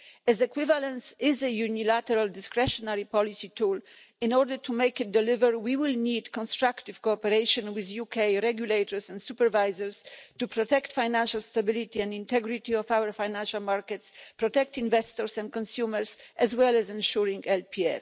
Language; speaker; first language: English; non-native, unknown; Polish